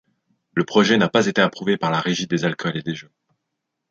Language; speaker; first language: French; native; French